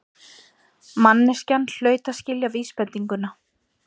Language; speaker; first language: Icelandic; native; Icelandic